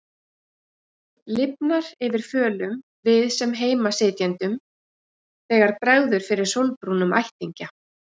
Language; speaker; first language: Icelandic; native; Icelandic